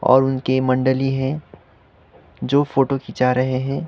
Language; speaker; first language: Hindi; non-native, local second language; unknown